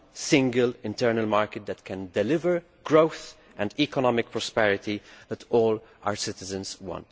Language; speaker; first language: English; non-native, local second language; Maltese